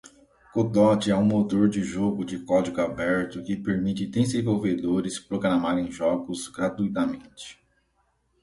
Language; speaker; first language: Portuguese; native; Portuguese